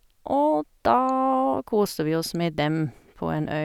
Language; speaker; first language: Norwegian; non-native, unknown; German